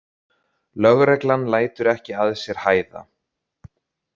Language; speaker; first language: Icelandic; native; Icelandic